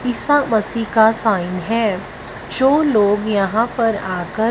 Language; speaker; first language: Hindi; non-native, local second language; Punjabi